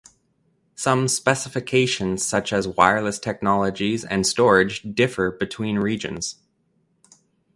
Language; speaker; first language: English; native; English